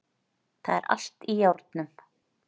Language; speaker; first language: Icelandic; native; Icelandic